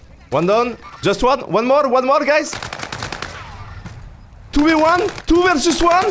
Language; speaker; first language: English; non-native, learner; French